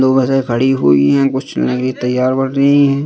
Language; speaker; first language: Hindi; native; Hindi